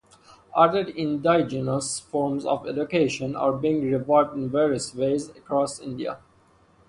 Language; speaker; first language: English; non-native, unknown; Persian